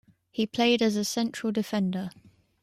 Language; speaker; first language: English; native; English